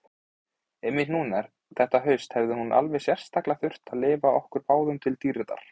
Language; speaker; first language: Icelandic; native; Icelandic